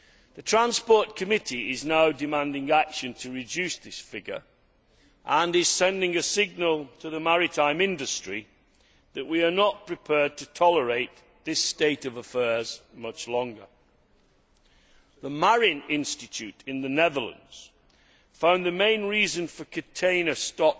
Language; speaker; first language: English; native; English